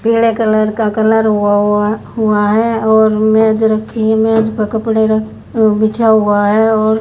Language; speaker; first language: Hindi; native; Hindi